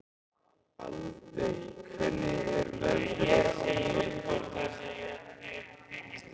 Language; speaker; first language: Icelandic; native; Icelandic